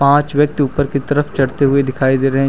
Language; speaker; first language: Hindi; native; Hindi